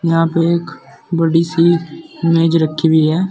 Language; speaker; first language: Hindi; native; Hindi